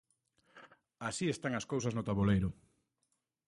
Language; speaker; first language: Galician; native; Galician